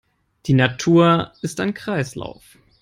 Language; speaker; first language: English; non-native, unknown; German